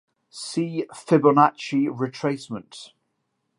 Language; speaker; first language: English; native; English